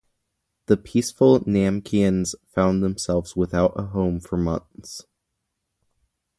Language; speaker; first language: English; native; English